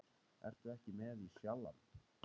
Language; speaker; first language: Icelandic; native; Icelandic